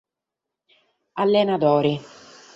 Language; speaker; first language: Sardinian; native; Sardinian